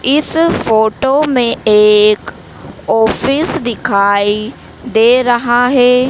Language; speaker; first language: Hindi; native; Hindi